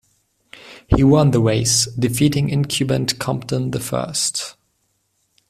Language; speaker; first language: English; non-native, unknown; German